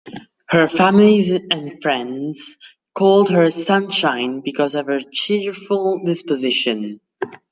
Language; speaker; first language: English; non-native, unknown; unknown